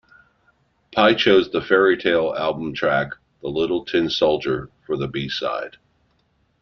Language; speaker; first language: English; native; English